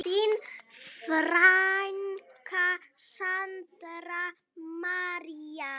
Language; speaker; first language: Icelandic; native; Icelandic